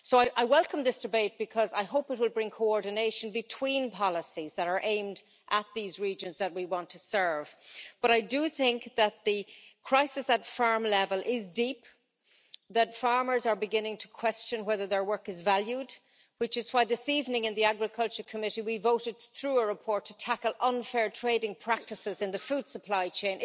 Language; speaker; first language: English; native; English